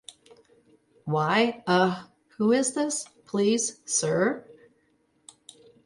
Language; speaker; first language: English; native; English